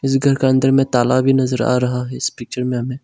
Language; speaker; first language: Hindi; non-native, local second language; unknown